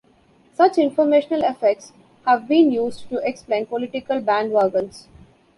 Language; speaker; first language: English; non-native, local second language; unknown